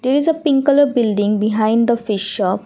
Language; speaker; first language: English; non-native, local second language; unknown